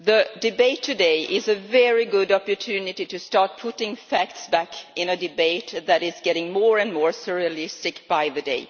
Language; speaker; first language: English; non-native, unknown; Swedish